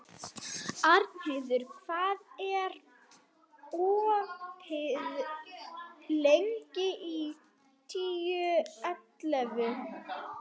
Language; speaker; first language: Icelandic; non-native, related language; Swedish